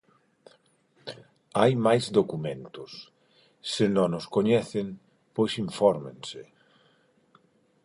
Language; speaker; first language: Galician; non-native, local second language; Spanish